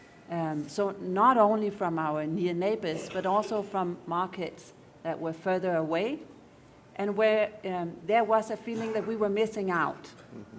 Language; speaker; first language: English; non-native, fluent; Danish